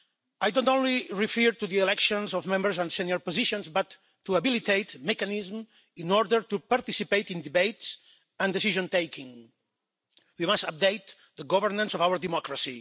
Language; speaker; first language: English; non-native, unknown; Catalan